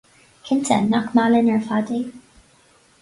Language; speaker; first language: Irish; non-native, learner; English